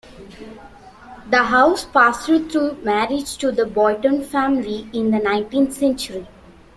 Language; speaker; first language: English; non-native, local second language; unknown